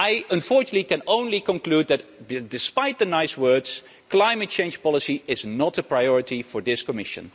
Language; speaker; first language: English; non-native, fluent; Dutch